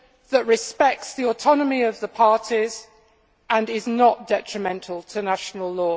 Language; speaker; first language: English; native; English